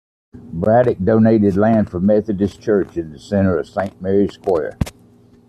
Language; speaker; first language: English; native; English